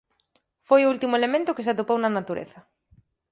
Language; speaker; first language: Galician; native; Galician